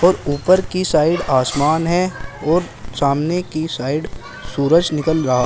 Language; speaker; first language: Hindi; native; Hindi